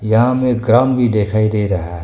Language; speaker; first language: Hindi; non-native, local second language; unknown